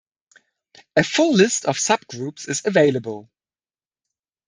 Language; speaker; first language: English; non-native, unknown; German